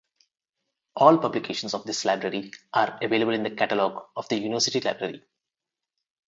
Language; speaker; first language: English; non-native, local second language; Telugu